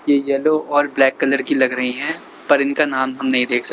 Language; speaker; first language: Hindi; native; Hindi